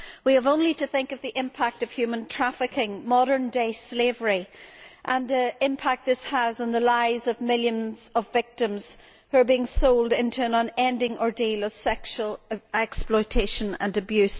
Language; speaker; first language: English; native; English